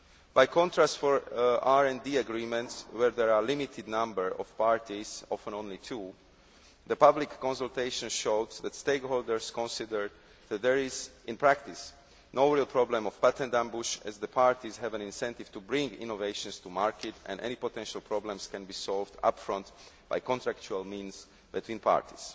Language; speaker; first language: English; non-native, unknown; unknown